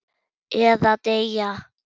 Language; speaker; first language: Icelandic; non-native, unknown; German